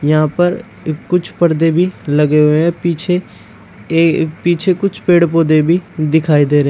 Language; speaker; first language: Hindi; native; Hindi